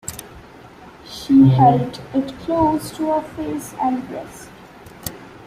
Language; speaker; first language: English; non-native, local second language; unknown